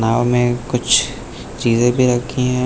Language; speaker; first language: Hindi; native; Hindi